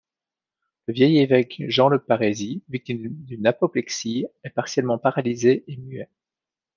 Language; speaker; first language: French; native; French